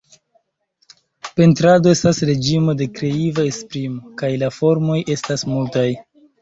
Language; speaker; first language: Esperanto; non-native, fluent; Chinese